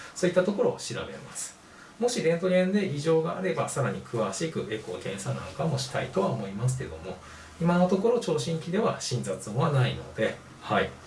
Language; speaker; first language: Japanese; native; Japanese